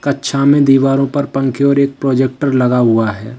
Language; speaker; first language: Hindi; native; Hindi